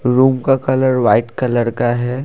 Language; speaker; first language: Hindi; non-native, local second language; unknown